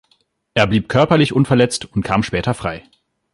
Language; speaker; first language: German; native; German